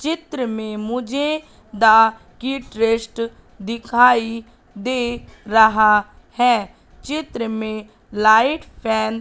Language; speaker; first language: Hindi; native; Hindi